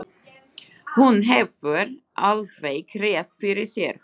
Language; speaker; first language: Icelandic; non-native, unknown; Slovak